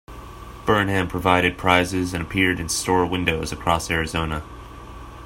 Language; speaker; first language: English; native; English